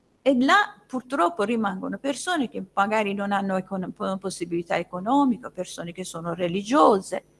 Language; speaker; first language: Italian; non-native, fluent; Persian